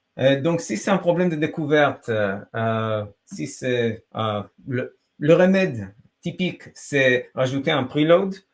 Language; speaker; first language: French; non-native, fluent; Hebrew